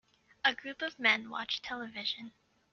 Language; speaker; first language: English; native; English